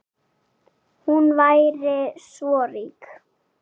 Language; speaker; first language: Icelandic; native; Icelandic